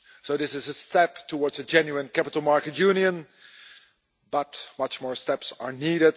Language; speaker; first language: English; non-native, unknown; Dutch